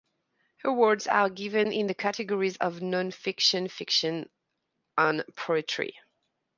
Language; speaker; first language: English; non-native, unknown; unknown